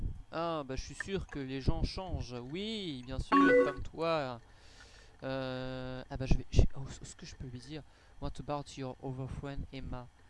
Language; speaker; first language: French; native; French